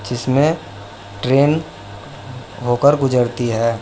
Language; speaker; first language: Hindi; native; Hindi